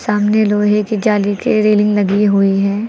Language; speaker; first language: Hindi; native; Hindi